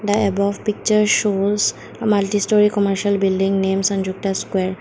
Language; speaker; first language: English; non-native, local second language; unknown